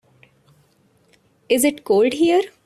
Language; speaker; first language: English; non-native, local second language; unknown